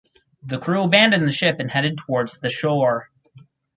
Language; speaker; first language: English; native; English